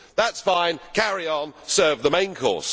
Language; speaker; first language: English; native; English